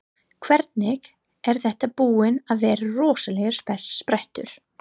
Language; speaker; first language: Icelandic; non-native, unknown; English